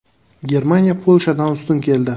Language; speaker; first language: Uzbek; native; Uzbek